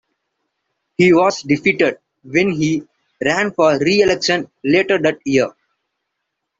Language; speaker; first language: English; non-native, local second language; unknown